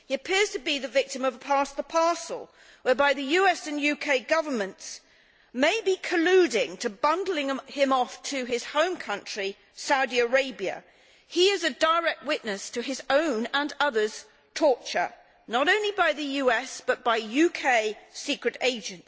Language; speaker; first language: English; native; English